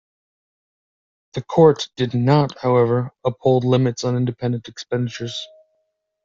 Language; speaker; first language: English; native; English